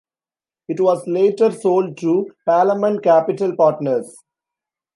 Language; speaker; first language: English; non-native, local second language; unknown